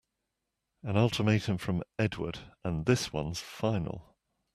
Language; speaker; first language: English; native; English